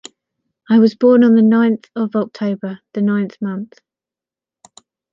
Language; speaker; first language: English; native; English